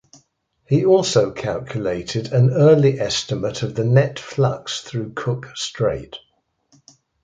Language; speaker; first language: English; native; English